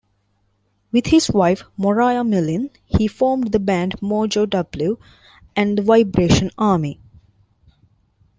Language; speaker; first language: English; non-native, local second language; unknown